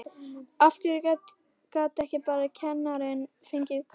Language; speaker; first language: Icelandic; native; Icelandic